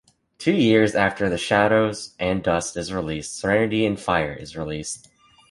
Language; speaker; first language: English; native; English